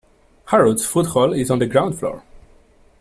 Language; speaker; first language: English; non-native, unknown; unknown